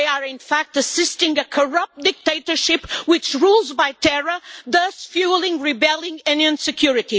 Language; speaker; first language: English; non-native, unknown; Portuguese